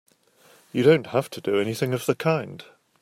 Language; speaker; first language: English; native; English